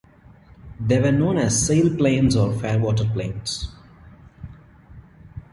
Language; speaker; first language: English; non-native, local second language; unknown